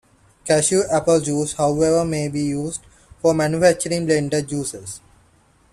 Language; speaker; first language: English; non-native, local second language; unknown